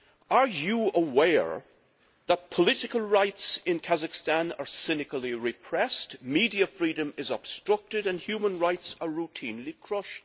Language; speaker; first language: English; native; English